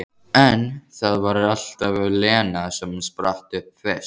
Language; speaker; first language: Icelandic; native; Icelandic